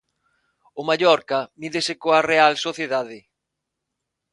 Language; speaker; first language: Galician; non-native, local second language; Spanish